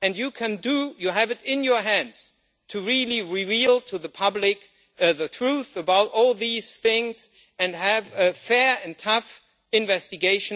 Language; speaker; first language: English; non-native, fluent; German